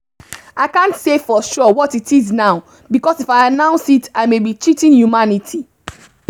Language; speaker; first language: English; non-native, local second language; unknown